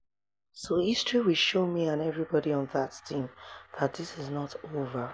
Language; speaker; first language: English; non-native, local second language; Yoruba